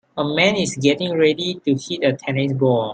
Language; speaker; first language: English; non-native, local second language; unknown